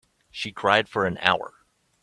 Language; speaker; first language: English; native; English